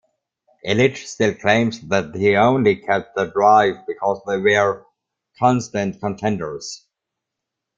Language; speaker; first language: English; non-native, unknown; German